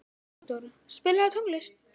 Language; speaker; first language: Icelandic; native; Icelandic